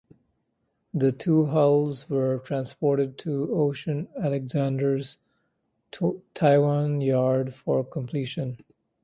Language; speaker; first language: English; non-native, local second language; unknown